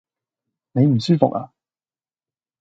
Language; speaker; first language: Cantonese; native; Cantonese